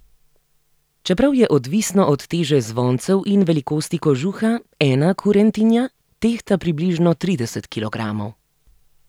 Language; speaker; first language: Slovenian; native; Slovenian